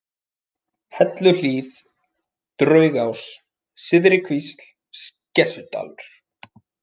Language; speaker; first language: Icelandic; native; Icelandic